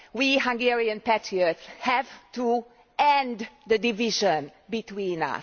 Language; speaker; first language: English; non-native, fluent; Hungarian